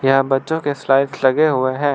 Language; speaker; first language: Hindi; non-native, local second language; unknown